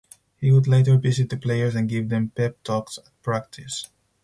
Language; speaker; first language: English; non-native, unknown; Spanish